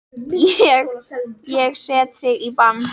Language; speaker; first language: Icelandic; native; Icelandic